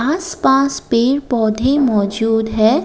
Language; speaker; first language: Hindi; non-native, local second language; Assamese